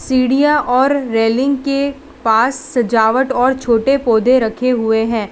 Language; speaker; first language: Hindi; non-native, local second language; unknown